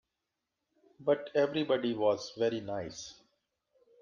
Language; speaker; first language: English; non-native, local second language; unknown